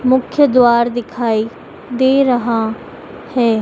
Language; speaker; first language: Hindi; native; Hindi